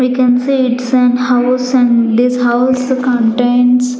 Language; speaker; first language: English; non-native, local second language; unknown